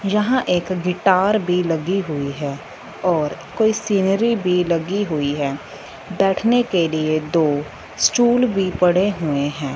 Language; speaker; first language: Hindi; non-native, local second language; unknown